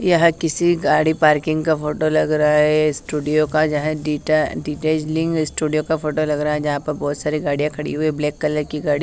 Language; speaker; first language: Hindi; native; Hindi